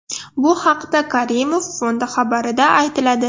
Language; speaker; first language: Uzbek; non-native, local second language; Russian